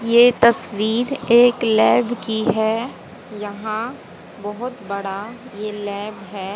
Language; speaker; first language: Hindi; native; Hindi